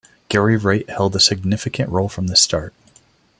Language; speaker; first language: English; non-native, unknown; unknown